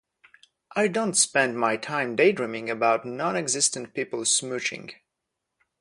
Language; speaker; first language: English; non-native, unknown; Polish